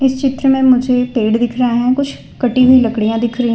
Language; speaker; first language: Hindi; non-native, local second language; Gujarati